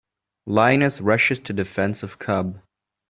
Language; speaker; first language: English; native; English